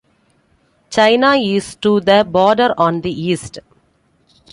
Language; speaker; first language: English; non-native, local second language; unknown